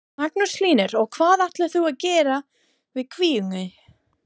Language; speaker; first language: Icelandic; non-native, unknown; English